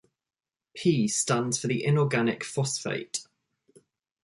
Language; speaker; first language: English; native; English